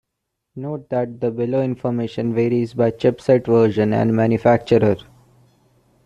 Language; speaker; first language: English; non-native, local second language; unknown